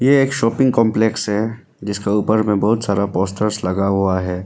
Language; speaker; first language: Hindi; non-native, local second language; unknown